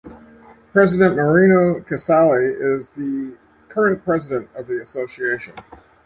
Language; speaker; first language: English; native; English